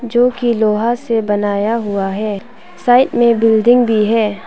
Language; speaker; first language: Hindi; non-native, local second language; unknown